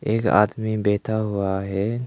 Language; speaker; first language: Hindi; non-native, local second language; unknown